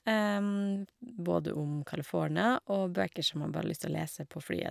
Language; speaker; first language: Norwegian; native; Norwegian